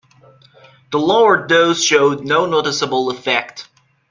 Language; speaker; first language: English; non-native, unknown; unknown